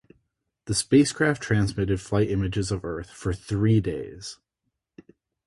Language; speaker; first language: English; native; English